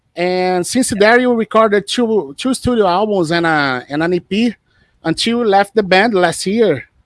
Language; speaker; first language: English; non-native, fluent; Portuguese